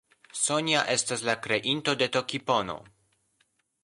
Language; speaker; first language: Esperanto; non-native, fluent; Polish